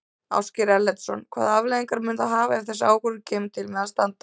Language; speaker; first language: Icelandic; native; Icelandic